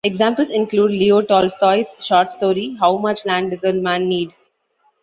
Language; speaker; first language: English; non-native, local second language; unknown